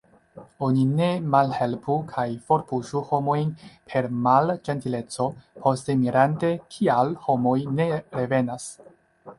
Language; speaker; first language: Esperanto; non-native, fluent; Chinese